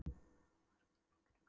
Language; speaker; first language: Icelandic; non-native, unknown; Polish